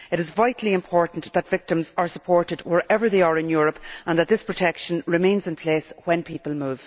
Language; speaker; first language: English; native; English